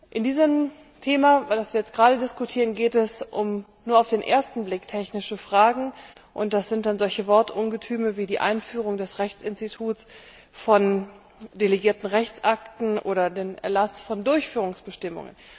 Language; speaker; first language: German; native; German